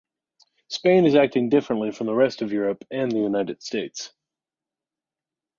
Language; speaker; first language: English; native; English